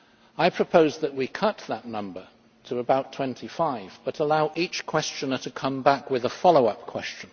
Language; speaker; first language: English; native; English